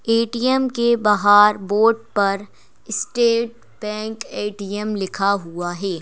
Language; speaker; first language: Hindi; native; Hindi